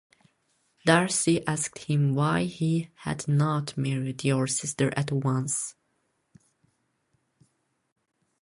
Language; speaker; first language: English; non-native, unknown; Azerbaijani